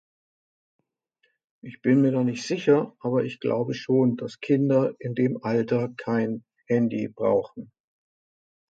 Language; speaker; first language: German; native; German